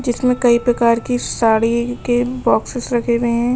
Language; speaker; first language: Hindi; native; Hindi